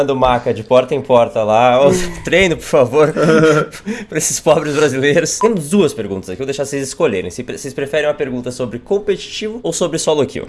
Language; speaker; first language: Portuguese; native; Portuguese